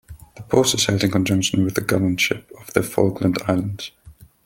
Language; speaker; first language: English; non-native, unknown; German